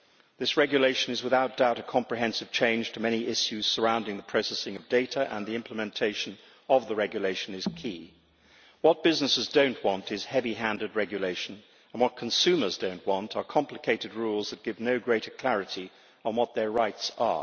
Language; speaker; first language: English; native; English